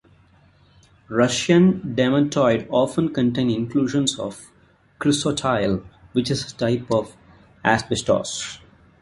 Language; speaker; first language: English; non-native, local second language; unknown